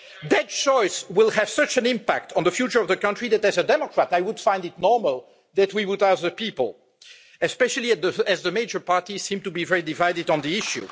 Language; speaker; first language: English; non-native, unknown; French